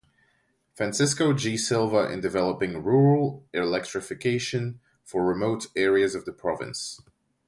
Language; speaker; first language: English; non-native, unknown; French